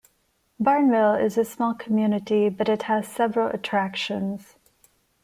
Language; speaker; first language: English; non-native, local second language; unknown